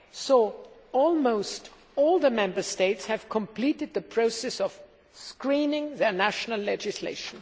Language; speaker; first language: English; non-native, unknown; German